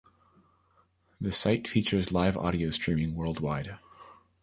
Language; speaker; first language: English; native; English